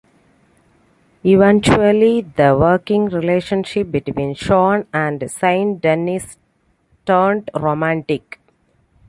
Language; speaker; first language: English; non-native, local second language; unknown